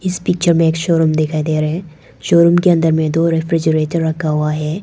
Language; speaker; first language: Hindi; non-native, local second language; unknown